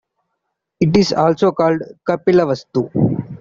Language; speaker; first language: English; non-native, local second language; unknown